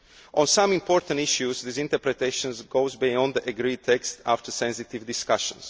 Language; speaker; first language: English; non-native, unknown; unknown